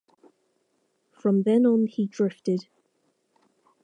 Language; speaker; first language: English; native; English